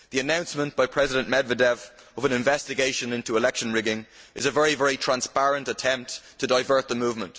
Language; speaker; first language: English; native; English